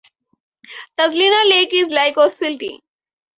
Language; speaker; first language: English; native; English